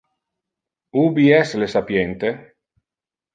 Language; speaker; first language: Interlingua; non-native, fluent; Italian